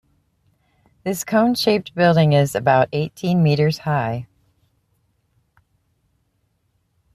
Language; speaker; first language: English; native; English